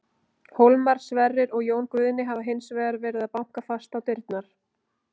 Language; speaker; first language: Icelandic; native; Icelandic